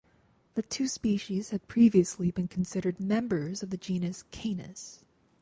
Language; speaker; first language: English; native; English